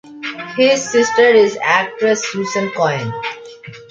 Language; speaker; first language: English; non-native, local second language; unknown